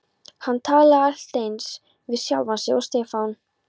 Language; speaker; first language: Icelandic; non-native, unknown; Polish